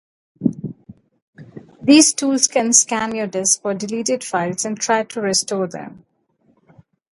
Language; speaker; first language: English; non-native, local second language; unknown